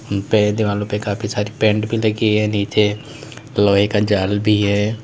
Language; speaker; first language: Hindi; native; Hindi